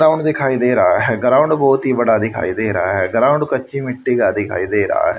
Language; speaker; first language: Hindi; native; Hindi